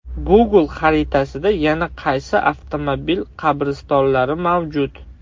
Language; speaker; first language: Uzbek; non-native, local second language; Russian